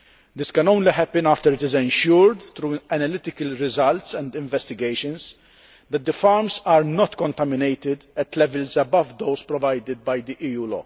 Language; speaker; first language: English; non-native, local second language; Maltese